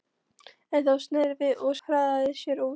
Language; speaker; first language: Icelandic; non-native, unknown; Polish